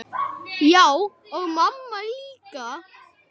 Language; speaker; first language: Icelandic; native; Icelandic